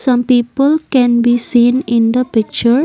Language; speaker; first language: English; non-native, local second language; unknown